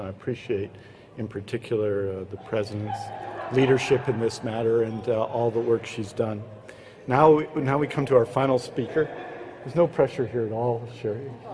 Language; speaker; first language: English; native; English